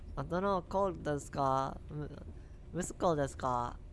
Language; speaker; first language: Japanese; non-native, learner; English